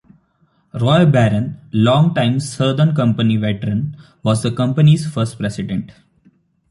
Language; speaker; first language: English; non-native, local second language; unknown